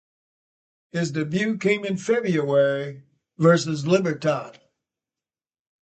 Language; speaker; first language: English; native; English